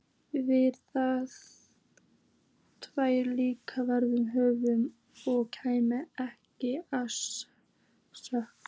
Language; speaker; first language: Icelandic; native; Icelandic